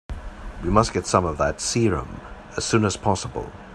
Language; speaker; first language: English; native; English